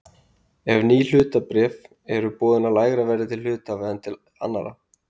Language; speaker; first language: Icelandic; native; Icelandic